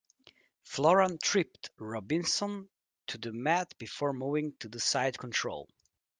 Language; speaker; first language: English; native; English